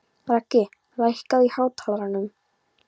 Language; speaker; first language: Icelandic; non-native, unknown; Polish